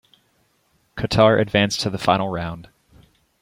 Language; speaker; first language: English; native; English